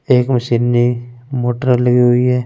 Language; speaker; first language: Hindi; non-native, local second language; Punjabi